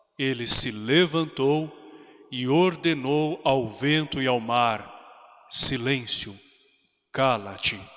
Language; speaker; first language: Portuguese; native; Portuguese